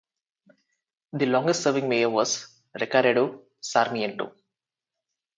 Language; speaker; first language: English; non-native, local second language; Telugu